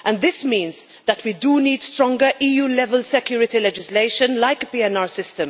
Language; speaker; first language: English; non-native, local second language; Maltese